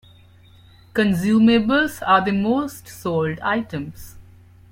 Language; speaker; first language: English; non-native, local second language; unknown